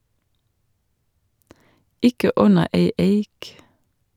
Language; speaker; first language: Norwegian; non-native, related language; Danish